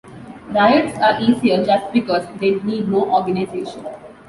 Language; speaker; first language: English; non-native, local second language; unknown